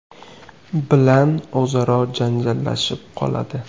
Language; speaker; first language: Uzbek; native; Uzbek